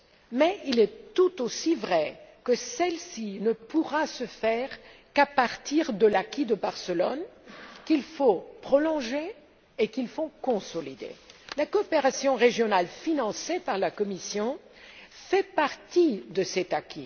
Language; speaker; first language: French; non-native, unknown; German